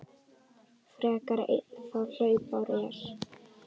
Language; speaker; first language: Icelandic; native; Icelandic